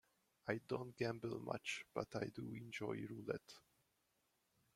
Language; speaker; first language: English; non-native, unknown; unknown